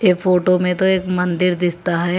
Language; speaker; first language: Hindi; non-native, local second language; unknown